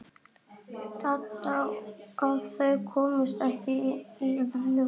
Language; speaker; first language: Icelandic; native; Icelandic